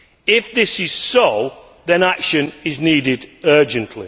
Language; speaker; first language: English; native; English